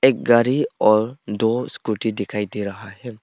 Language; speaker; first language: Hindi; non-native, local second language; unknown